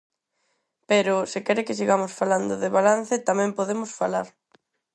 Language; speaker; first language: Galician; non-native, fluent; Spanish